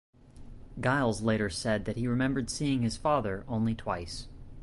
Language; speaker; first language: English; native; English